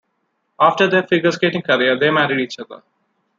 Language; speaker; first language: English; non-native, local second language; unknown